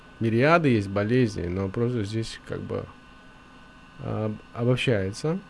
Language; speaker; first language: Russian; non-native, local second language; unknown